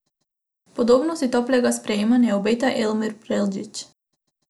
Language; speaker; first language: Slovenian; non-native, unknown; Macedonian